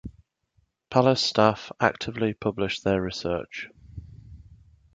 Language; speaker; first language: English; native; English